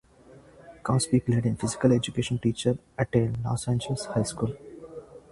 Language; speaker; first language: English; non-native, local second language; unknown